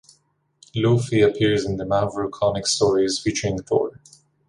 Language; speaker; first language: English; native; English